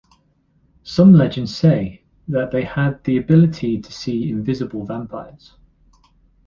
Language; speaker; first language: English; native; English